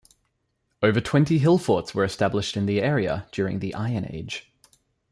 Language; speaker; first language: English; native; English